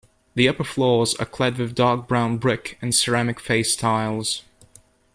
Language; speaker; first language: English; native; English